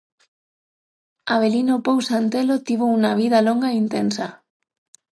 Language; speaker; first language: Galician; non-native, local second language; Spanish